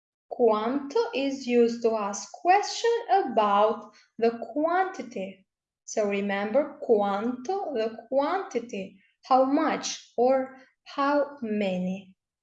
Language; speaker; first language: English; non-native, fluent; Italian